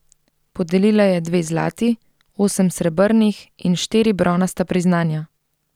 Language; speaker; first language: Slovenian; native; Slovenian